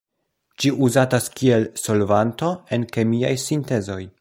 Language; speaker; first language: Esperanto; non-native, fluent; Polish